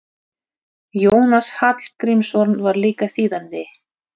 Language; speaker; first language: Icelandic; non-native, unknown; Russian